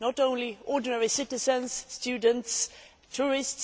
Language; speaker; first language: English; non-native, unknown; Swedish